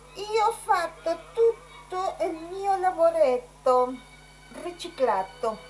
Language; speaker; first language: Italian; non-native, related language; Spanish